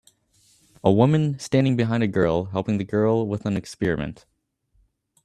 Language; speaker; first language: English; native; English